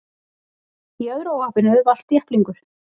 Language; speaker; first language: Icelandic; native; Icelandic